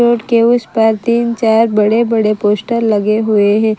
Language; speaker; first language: Hindi; non-native, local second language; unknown